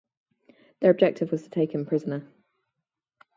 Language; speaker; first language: English; native; English